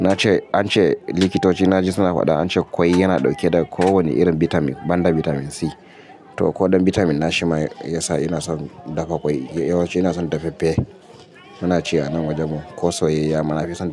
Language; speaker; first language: Hausa; native; Hausa